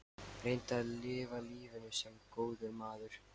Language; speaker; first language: Icelandic; non-native, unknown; Lithuanian